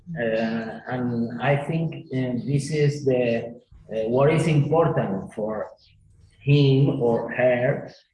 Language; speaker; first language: English; non-native, learner; Spanish